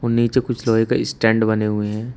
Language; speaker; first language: Hindi; native; Hindi